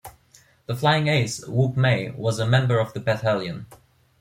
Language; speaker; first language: English; non-native, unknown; German